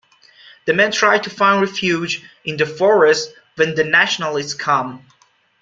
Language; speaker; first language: English; non-native, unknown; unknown